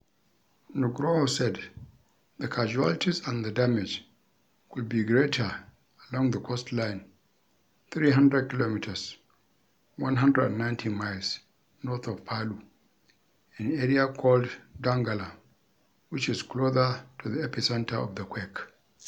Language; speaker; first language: English; non-native, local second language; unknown